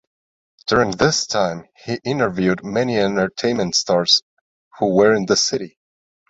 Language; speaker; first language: English; non-native, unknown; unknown